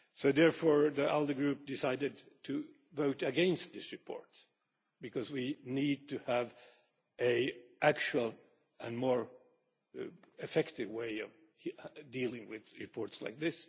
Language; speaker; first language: English; non-native, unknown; Finnish